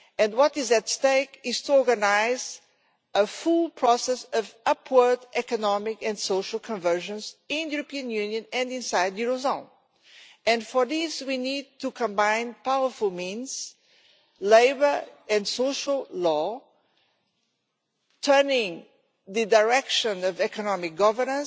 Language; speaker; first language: English; non-native, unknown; Portuguese